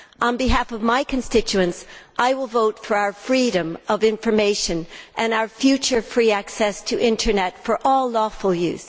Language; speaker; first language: English; native; English